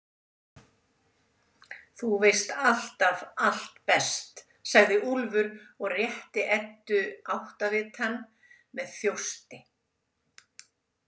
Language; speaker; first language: Icelandic; native; Icelandic